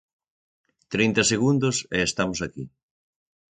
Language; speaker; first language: Galician; native; Galician